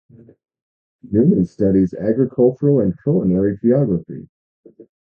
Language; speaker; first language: English; native; English